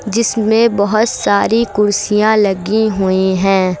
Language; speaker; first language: Hindi; native; Hindi